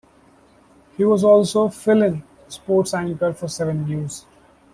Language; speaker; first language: English; non-native, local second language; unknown